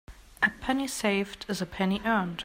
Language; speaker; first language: English; non-native, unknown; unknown